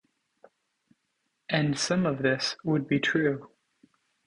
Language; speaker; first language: English; native; English